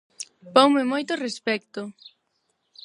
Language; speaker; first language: Galician; non-native, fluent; Spanish